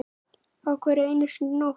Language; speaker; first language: Icelandic; native; Icelandic